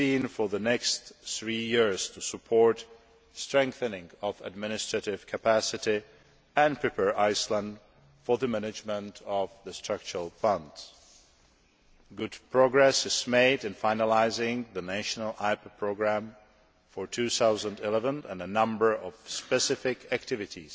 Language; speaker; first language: English; non-native, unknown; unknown